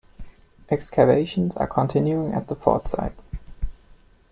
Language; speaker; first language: English; non-native, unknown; German